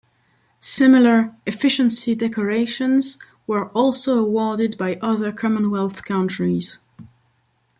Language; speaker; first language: English; non-native, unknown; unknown